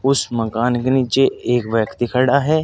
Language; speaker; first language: Hindi; native; Hindi